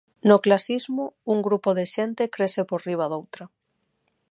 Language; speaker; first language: Galician; non-native, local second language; Spanish